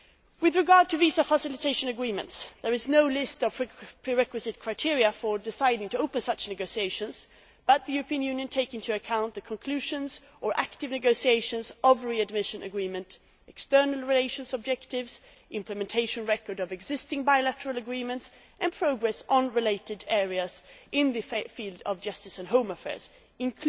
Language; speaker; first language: English; non-native, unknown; Swedish